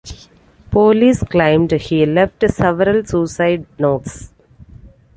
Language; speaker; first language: English; non-native, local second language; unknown